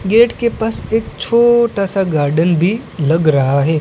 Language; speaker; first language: Hindi; non-native, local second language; Gujarati